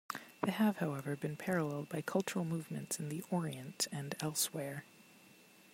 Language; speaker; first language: English; non-native, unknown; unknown